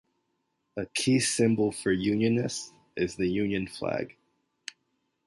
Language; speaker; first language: English; native; English